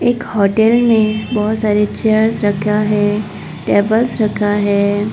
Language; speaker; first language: Hindi; non-native, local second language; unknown